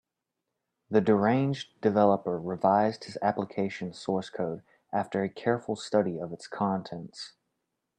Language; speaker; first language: English; native; English